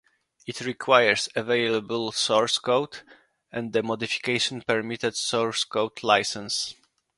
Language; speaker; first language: English; non-native, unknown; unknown